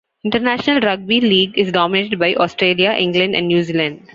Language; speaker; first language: English; non-native, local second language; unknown